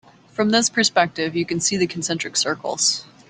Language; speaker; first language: English; native; English